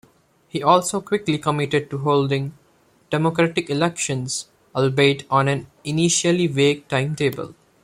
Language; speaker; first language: English; non-native, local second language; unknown